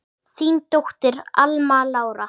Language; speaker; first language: Icelandic; native; Icelandic